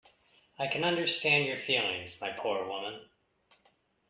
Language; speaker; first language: English; native; English